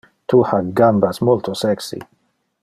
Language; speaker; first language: Interlingua; non-native, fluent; Dutch